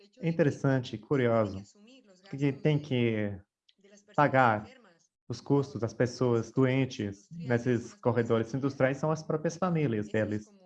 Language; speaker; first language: Portuguese; non-native, fluent; Spanish